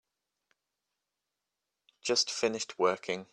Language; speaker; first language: English; native; English